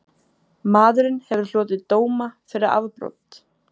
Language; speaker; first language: Icelandic; native; Icelandic